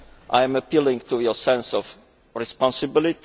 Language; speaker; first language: English; non-native, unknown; Polish